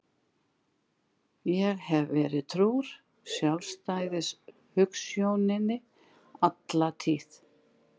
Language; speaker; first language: Icelandic; native; Icelandic